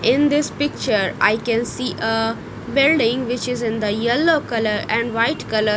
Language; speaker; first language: English; non-native, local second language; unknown